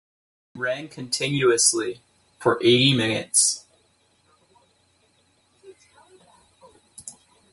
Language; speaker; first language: English; native; English